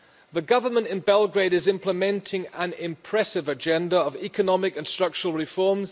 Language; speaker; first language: English; non-native, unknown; German